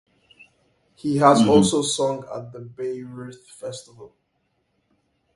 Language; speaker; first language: English; non-native, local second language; Yoruba